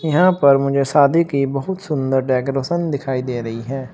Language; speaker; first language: Hindi; native; Hindi